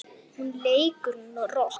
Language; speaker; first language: Icelandic; native; Icelandic